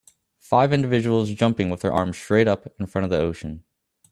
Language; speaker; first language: English; native; English